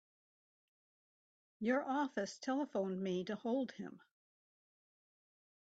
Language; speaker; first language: English; native; English